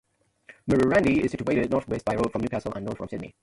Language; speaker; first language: English; native; English